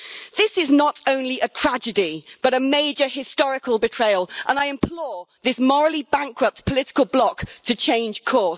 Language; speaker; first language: English; native; English